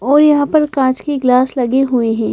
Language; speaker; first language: Hindi; native; Hindi